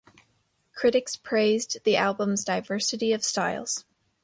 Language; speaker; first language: English; native; English